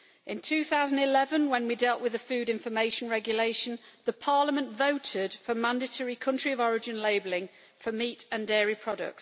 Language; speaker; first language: English; native; English